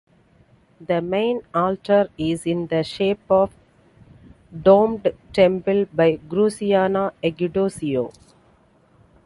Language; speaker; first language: English; non-native, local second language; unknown